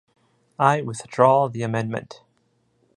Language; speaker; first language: English; non-native, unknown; Japanese